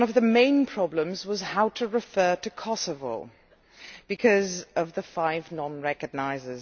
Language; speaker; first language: English; non-native, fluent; Dutch